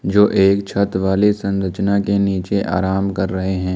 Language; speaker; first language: Hindi; native; Hindi